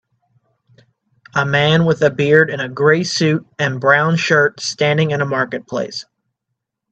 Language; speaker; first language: English; native; English